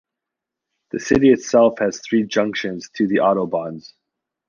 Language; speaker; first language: English; native; English